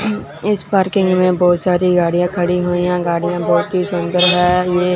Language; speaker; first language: Hindi; non-native, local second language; Punjabi